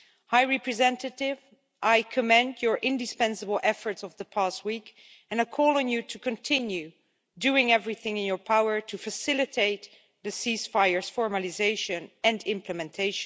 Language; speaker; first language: English; non-native, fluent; Dutch